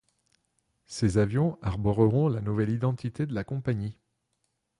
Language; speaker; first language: French; non-native, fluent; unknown